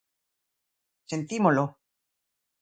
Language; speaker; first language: Galician; native; Galician